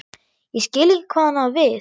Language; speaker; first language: Icelandic; non-native, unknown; German